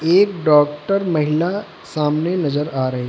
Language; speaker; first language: Hindi; native; Hindi